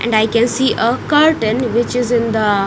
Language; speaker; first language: English; non-native, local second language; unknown